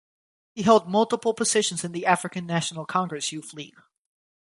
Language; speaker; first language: English; native; English